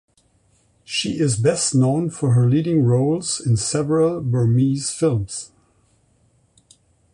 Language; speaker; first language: English; non-native, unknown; German